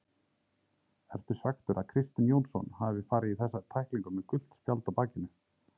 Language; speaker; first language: Icelandic; native; Icelandic